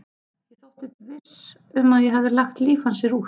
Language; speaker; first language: Icelandic; native; Icelandic